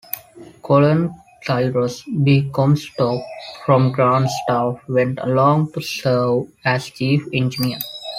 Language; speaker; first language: English; non-native, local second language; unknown